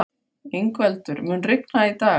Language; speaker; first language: Icelandic; non-native, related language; Faroese